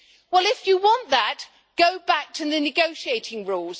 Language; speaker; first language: English; native; English